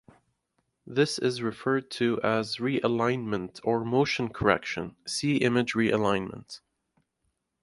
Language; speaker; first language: English; native; English